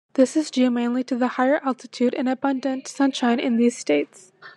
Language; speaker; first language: English; native; English